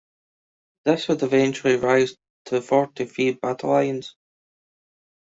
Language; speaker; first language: English; native; English